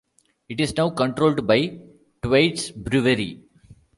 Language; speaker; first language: English; non-native, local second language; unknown